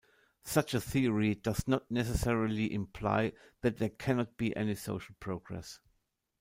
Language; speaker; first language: English; non-native, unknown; German